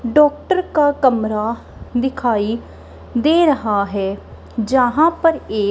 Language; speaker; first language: Hindi; non-native, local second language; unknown